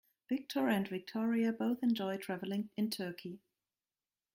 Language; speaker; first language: English; non-native, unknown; German